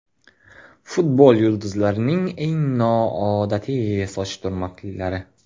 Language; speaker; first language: Uzbek; native; Uzbek